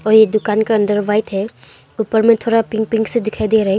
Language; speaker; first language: Hindi; non-native, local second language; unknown